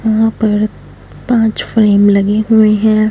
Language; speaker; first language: Hindi; non-native, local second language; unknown